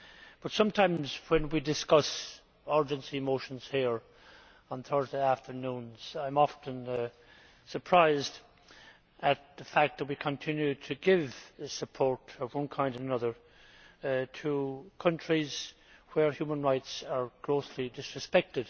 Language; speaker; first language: English; native; English